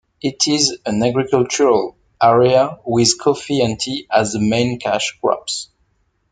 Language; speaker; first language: English; non-native, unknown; French